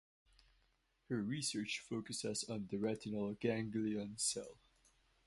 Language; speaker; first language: English; non-native, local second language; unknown